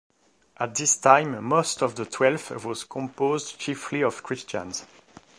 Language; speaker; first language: English; non-native, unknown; French